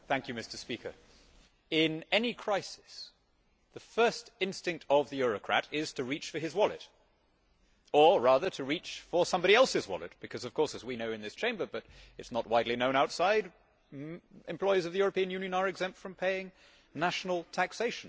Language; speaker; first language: English; native; English